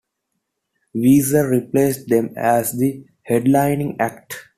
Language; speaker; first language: English; non-native, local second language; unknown